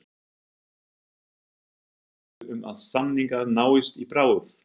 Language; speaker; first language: Icelandic; non-native, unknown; German